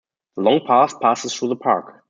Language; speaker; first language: English; non-native, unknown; German